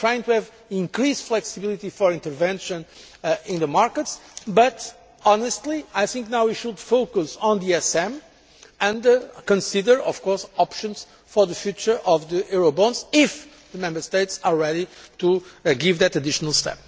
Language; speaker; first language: English; non-native, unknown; Portuguese